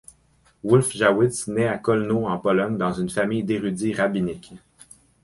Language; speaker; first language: French; native; French